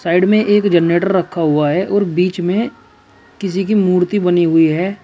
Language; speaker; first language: Hindi; native; Hindi